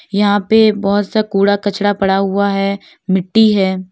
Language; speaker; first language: Hindi; native; Hindi